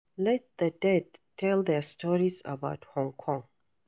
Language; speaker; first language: English; non-native, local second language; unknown